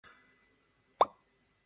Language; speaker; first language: Icelandic; native; Icelandic